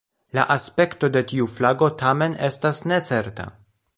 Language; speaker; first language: Esperanto; non-native, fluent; Polish